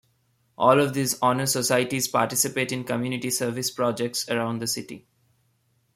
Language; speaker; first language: English; non-native, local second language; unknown